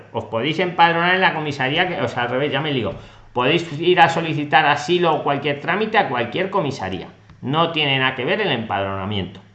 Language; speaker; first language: Spanish; native; Spanish